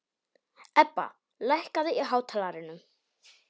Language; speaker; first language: Icelandic; non-native, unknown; Polish